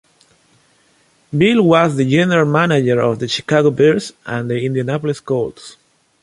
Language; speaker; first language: English; non-native, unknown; Spanish